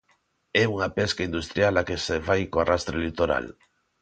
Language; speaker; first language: Galician; non-native, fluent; Spanish